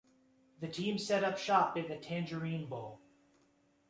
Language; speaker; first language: English; native; English